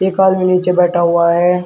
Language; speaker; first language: Hindi; native; Hindi